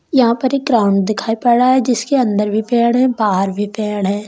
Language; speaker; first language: Hindi; native; Hindi